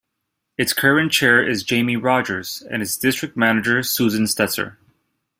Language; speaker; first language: English; native; English